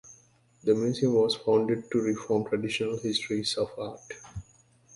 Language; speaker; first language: English; native; English